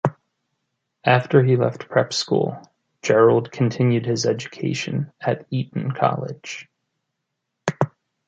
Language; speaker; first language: English; native; English